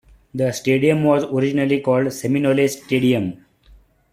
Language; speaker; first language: English; non-native, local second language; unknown